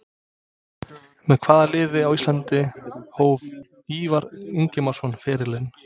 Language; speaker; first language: Icelandic; non-native, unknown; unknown